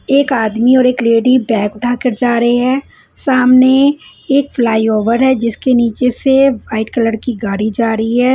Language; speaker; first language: Hindi; non-native, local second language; Punjabi